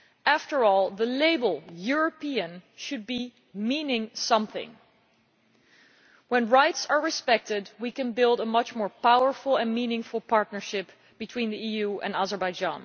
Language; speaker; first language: English; non-native, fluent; Dutch